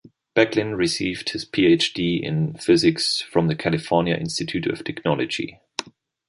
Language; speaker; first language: English; non-native, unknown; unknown